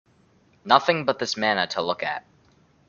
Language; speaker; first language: English; native; English